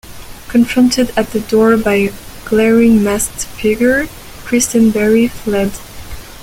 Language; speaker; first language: English; non-native, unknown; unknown